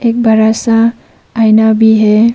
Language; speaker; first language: Hindi; early bilingual, other home language; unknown